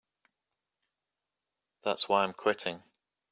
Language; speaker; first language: English; native; English